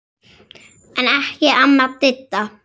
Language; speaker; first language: Icelandic; native; Icelandic